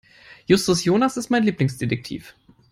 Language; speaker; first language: English; non-native, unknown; German